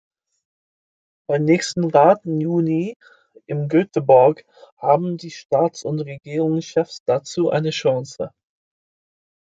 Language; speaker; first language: German; non-native, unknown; English